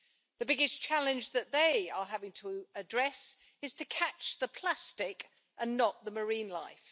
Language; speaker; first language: English; native; English